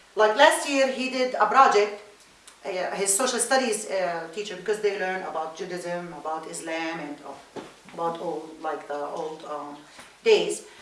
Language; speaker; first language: English; non-native, fluent; Arabic